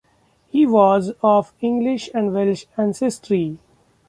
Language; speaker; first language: English; non-native, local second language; Marathi